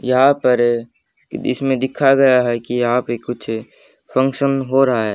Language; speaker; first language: Hindi; native; Hindi